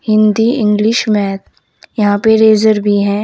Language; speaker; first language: Hindi; native; Hindi